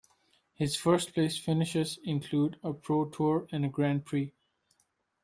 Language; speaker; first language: English; non-native, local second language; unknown